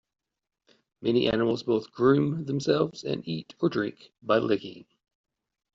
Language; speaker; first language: English; native; English